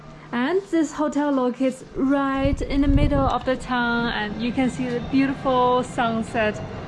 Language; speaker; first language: English; non-native, fluent; Chinese